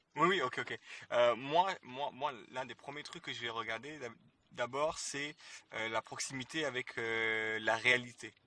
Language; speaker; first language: French; early bilingual, other home language; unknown